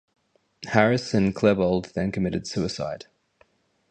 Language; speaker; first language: English; native; English